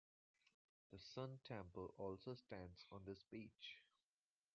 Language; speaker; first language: English; non-native, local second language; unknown